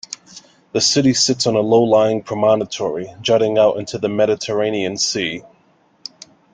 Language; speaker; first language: English; native; English